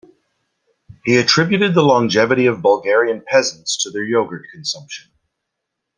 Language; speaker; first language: English; native; English